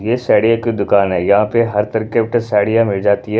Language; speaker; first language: Hindi; non-native, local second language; Punjabi